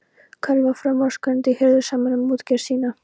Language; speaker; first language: Icelandic; non-native, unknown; Polish